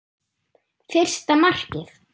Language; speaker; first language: Icelandic; non-native, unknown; German